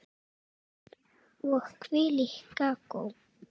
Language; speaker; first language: Icelandic; non-native, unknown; Czech